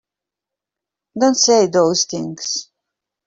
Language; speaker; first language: English; native; English